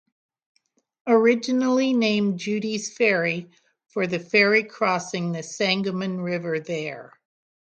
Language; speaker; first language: English; native; English